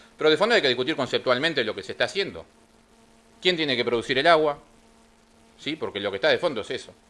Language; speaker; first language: Spanish; native; Spanish